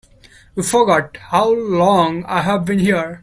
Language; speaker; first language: English; non-native, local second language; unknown